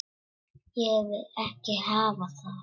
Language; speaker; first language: Icelandic; non-native, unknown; Czech